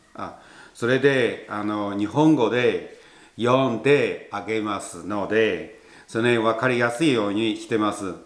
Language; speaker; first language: Japanese; non-native, fluent; Chinese